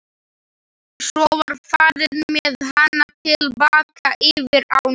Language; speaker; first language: Icelandic; non-native, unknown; Slovak